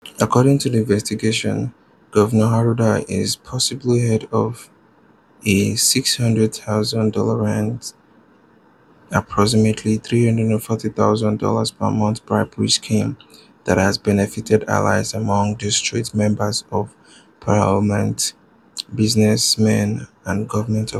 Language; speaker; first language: English; non-native, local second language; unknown